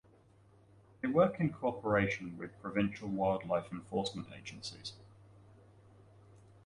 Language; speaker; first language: English; native; English